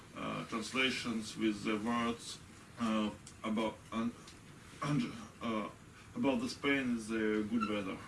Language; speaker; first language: English; non-native, learner; Russian